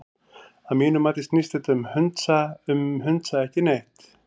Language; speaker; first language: Icelandic; native; Icelandic